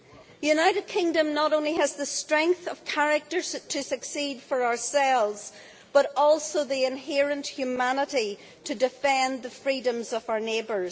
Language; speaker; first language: English; native; English